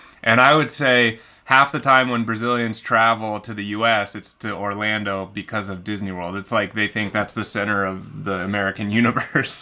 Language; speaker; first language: English; native; English